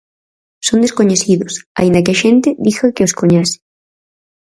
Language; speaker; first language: Galician; native; Galician